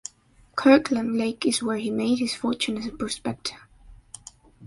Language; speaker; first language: English; non-native, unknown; Spanish